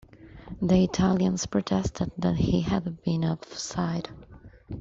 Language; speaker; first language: English; non-native, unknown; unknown